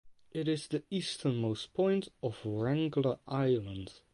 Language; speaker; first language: English; non-native, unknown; Dutch